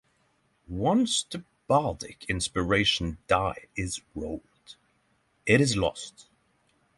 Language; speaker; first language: English; non-native, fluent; Norwegian